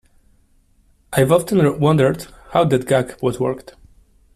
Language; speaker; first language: English; non-native, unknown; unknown